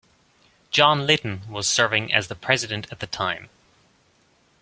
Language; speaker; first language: English; native; English